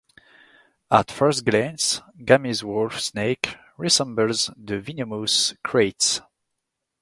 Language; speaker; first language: English; non-native, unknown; French